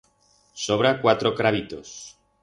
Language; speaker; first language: Aragonese; non-native, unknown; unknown